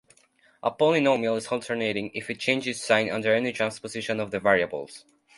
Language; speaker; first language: English; non-native, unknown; Spanish